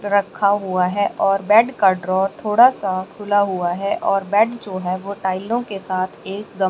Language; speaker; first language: Hindi; native; Hindi